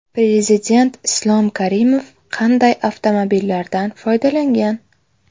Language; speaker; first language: Uzbek; native; Uzbek